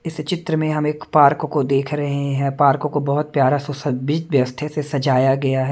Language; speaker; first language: Hindi; native; Hindi